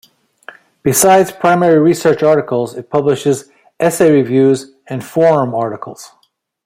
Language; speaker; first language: English; native; English